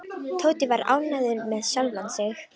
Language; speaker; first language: Icelandic; non-native, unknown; Romanian